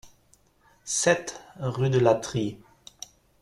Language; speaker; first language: French; non-native, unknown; German